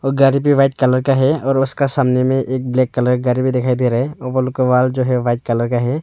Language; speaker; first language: Hindi; early bilingual, other home language; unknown